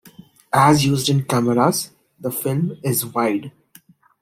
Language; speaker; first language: English; non-native, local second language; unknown